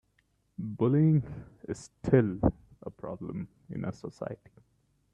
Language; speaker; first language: English; non-native, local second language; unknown